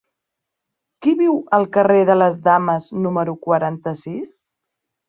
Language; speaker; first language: Catalan; native; Catalan